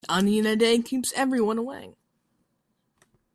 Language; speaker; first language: English; native; English